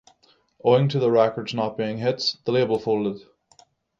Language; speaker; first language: English; native; English